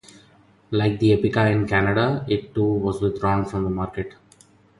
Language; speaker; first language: English; non-native, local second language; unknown